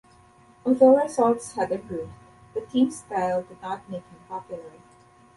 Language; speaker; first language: English; non-native, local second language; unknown